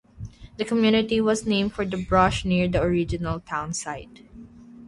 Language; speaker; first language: English; non-native, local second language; Filipino